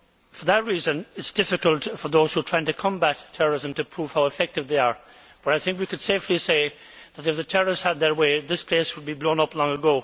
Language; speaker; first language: English; native; English